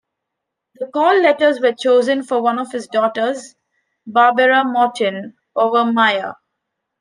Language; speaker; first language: English; non-native, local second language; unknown